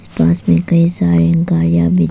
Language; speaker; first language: Hindi; non-native, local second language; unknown